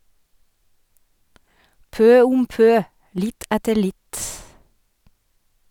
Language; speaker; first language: Norwegian; non-native, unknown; French